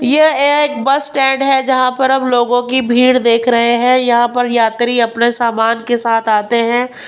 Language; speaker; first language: Hindi; non-native, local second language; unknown